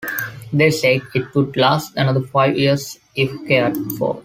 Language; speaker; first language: English; non-native, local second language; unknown